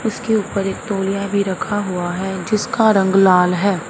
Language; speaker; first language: Hindi; non-native, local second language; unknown